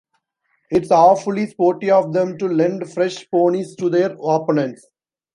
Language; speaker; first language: English; non-native, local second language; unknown